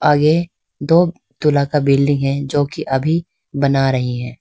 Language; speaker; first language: Hindi; non-native, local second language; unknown